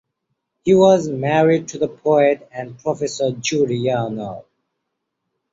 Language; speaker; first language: English; non-native, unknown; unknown